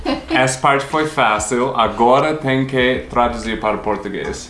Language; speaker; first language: Portuguese; non-native, fluent; English